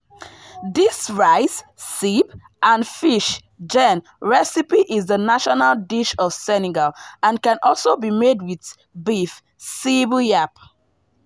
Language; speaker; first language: English; non-native, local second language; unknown